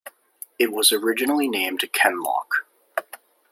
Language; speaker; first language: English; native; English